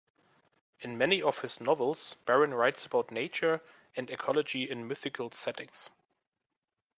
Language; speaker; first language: English; non-native, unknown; German